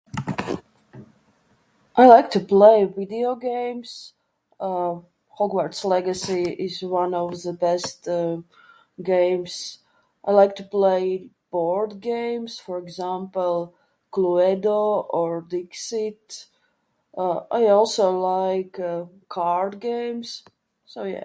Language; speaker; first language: English; non-native, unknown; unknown